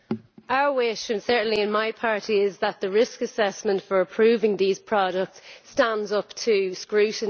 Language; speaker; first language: English; native; English